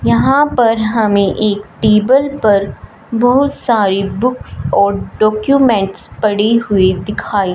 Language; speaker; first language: Hindi; non-native, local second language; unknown